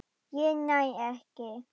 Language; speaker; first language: Icelandic; non-native, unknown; German